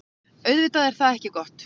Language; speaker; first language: Icelandic; native; Icelandic